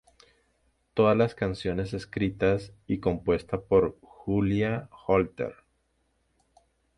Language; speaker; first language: Spanish; native; Spanish